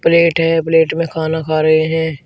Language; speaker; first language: Hindi; native; Hindi